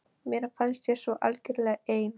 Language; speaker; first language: Icelandic; non-native, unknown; Polish